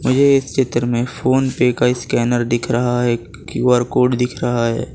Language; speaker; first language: Hindi; non-native, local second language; Gujarati